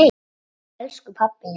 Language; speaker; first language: Icelandic; native; Icelandic